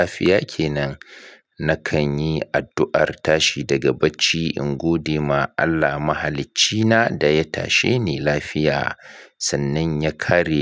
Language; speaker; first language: Hausa; native; Hausa